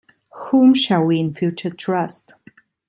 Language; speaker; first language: English; non-native, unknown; Italian